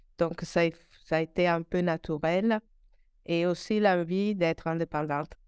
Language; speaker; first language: French; non-native, fluent; Italian